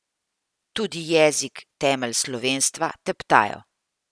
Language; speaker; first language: Slovenian; native; Slovenian